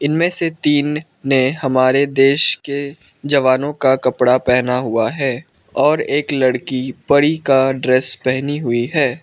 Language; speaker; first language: Hindi; early bilingual, other home language; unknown